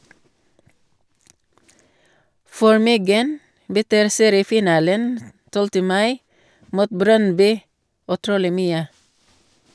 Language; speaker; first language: Norwegian; non-native, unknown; Cebuano